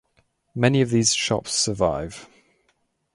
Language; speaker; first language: English; native; English